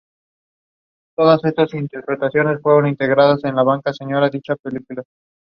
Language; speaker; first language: English; non-native, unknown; Spanish